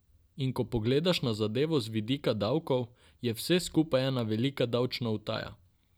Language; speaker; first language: Slovenian; non-native, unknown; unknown